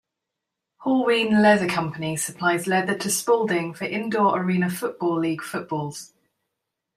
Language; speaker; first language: English; native; English